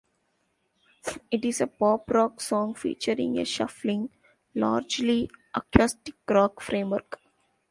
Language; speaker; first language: English; non-native, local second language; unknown